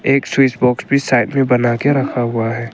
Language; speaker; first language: Hindi; non-native, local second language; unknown